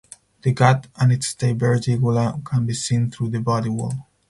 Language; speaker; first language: English; non-native, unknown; Spanish